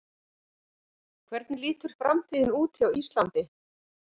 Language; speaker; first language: Icelandic; native; Icelandic